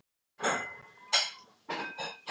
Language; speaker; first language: Icelandic; non-native, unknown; Thai